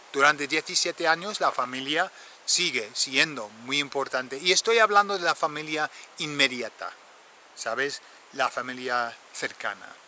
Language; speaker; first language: Spanish; non-native, fluent; English